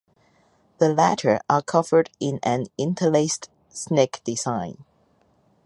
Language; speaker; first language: English; non-native, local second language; Cantonese